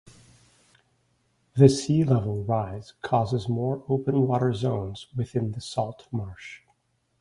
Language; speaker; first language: English; native; English